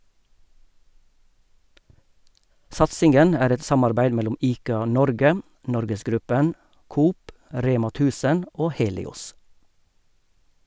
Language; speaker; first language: Norwegian; native; Norwegian